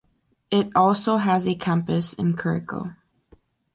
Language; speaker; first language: English; native; English